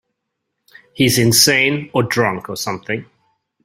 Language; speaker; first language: English; native; English